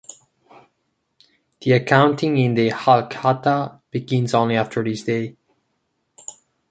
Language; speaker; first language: English; non-native, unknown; Catalan